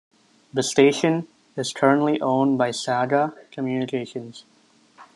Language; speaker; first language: English; native; English